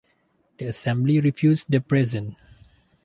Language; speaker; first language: English; non-native, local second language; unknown